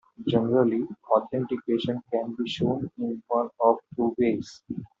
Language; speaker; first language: English; non-native, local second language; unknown